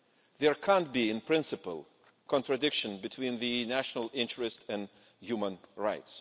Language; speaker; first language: English; non-native, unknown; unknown